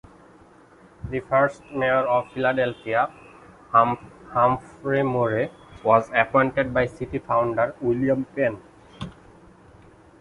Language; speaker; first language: English; non-native, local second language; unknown